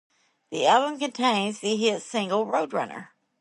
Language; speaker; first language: English; native; English